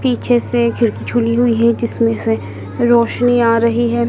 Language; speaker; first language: Hindi; native; Hindi